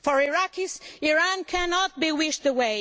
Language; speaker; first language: English; non-native, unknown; Portuguese